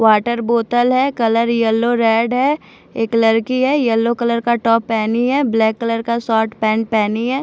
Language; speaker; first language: Hindi; non-native, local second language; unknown